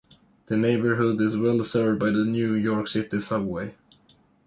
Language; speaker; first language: English; non-native, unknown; Swedish